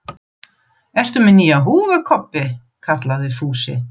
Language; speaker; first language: Icelandic; non-native, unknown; German